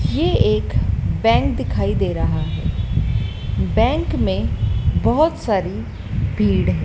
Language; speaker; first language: Hindi; native; Hindi